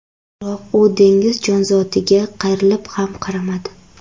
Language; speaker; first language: Uzbek; non-native, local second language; Kara-Kalpak